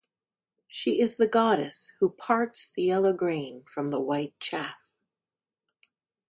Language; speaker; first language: English; native; English